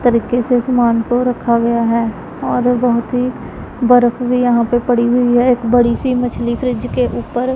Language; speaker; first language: Hindi; non-native, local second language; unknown